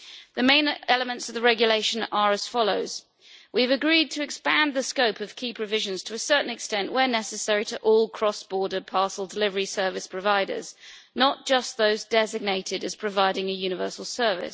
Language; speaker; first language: English; native; English